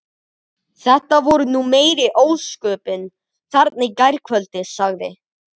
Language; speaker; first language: Icelandic; native; Icelandic